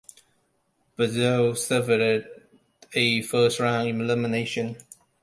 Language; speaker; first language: English; non-native, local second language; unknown